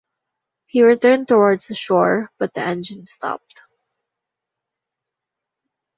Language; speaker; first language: English; non-native, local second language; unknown